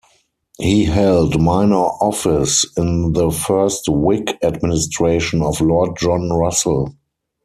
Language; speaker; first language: English; non-native, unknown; German